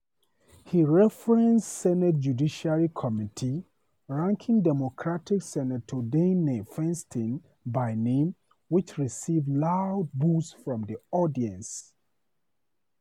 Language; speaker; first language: English; non-native, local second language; Hausa